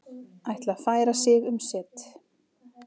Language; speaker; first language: Icelandic; native; Icelandic